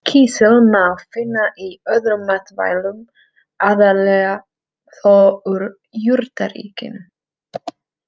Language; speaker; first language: Icelandic; non-native, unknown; Czech